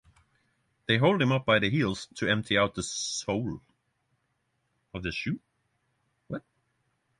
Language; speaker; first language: English; non-native, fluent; Norwegian